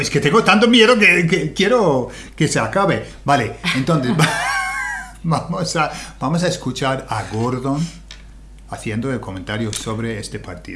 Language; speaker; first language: Spanish; non-native, fluent; English